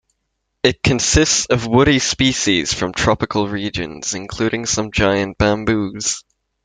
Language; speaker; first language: English; native; English